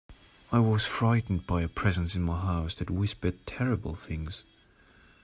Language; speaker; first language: English; non-native, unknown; German